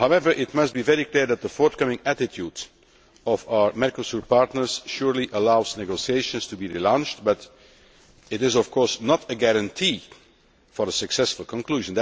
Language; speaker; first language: English; non-native, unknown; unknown